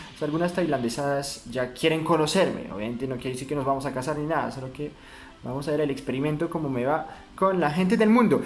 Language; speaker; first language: Spanish; non-native, fluent; French